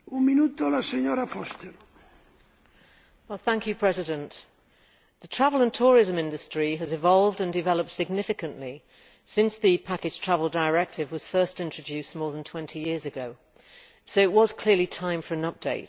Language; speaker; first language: English; native; English